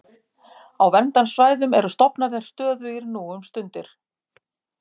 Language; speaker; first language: Icelandic; native; Icelandic